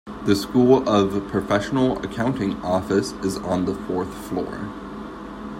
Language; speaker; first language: English; native; English